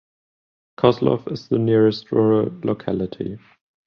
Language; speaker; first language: English; non-native, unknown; German